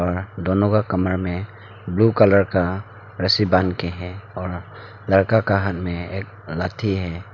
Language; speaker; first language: Hindi; non-native, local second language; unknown